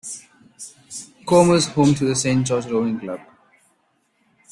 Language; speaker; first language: English; non-native, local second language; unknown